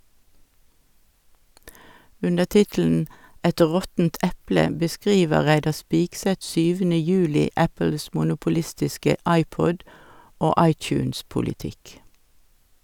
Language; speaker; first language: Norwegian; native; Norwegian